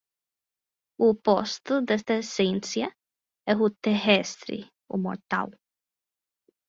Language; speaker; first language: Portuguese; non-native, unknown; English